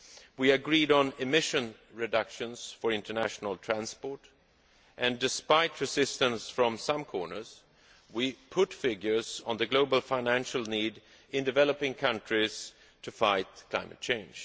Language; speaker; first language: English; non-native, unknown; Swedish